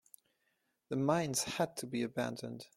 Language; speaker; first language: English; non-native, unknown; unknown